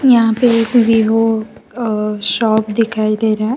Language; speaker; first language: Hindi; non-native, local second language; Gujarati